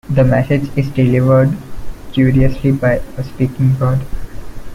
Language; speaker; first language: English; non-native, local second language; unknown